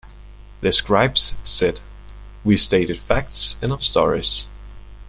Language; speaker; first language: English; native; English